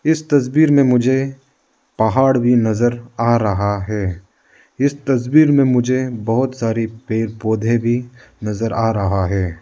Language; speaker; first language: Hindi; non-native, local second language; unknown